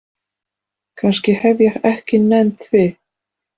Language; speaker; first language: Icelandic; non-native, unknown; Polish